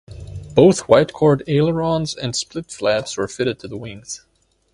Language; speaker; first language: English; non-native, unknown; German